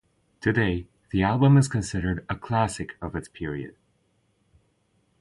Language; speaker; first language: English; native; English